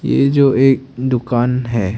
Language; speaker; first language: Hindi; non-native, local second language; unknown